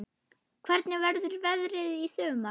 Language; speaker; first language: Icelandic; non-native, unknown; German